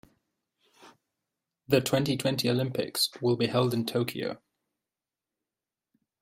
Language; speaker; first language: English; native; English